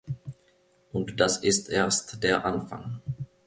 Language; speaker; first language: German; non-native, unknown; Finnish